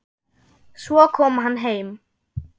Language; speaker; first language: Icelandic; non-native, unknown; German